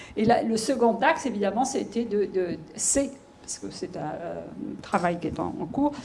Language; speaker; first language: French; native; French